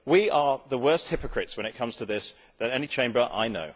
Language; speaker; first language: English; native; English